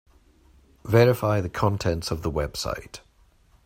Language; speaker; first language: English; native; English